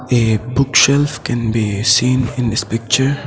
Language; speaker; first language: English; non-native, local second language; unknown